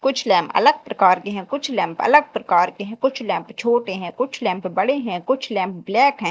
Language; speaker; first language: Hindi; native; Hindi